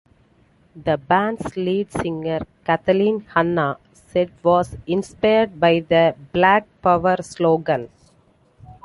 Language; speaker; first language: English; non-native, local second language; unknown